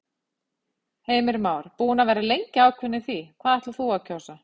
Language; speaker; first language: Icelandic; native; Icelandic